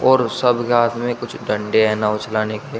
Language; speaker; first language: Hindi; native; Hindi